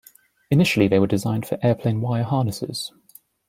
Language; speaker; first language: English; native; English